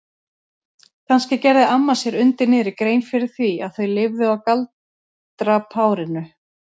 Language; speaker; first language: Icelandic; native; Icelandic